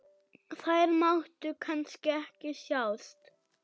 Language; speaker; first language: Icelandic; non-native, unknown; German